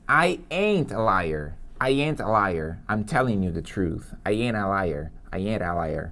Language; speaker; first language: English; non-native, fluent; Portuguese